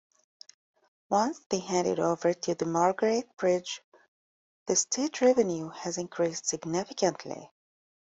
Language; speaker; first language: English; native; English